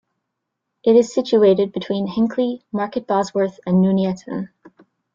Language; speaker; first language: English; native; English